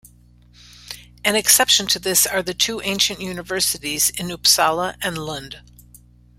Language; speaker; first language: English; native; English